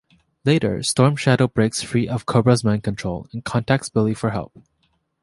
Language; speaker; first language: English; native; English